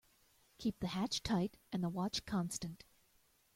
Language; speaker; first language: English; native; English